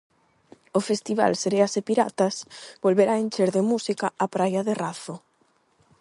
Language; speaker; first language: Galician; non-native, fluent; Spanish